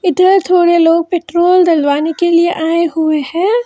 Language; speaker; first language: Hindi; non-native, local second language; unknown